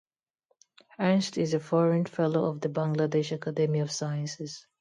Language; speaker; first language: English; non-native, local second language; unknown